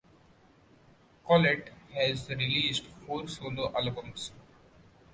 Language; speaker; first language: English; non-native, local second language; Marathi